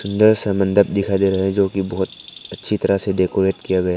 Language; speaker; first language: Hindi; non-native, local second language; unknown